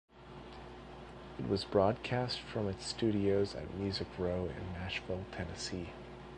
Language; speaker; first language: English; native; English